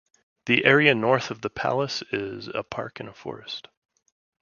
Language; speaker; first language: English; native; English